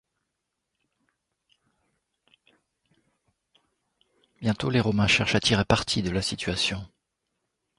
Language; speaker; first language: French; native; French